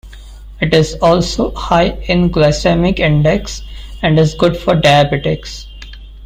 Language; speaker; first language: English; non-native, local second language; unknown